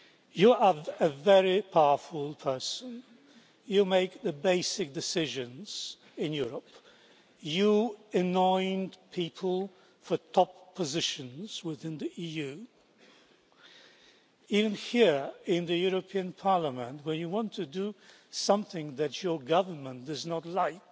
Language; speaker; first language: English; non-native, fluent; Polish